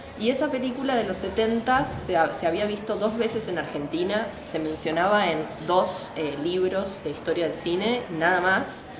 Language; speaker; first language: Spanish; native; Spanish